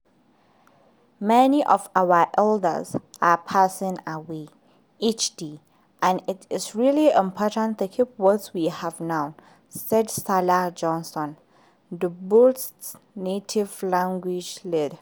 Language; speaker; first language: English; non-native, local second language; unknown